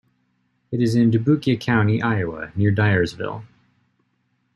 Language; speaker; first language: English; native; English